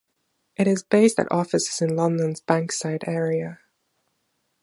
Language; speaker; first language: English; non-native, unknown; German